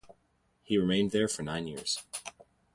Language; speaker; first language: English; native; English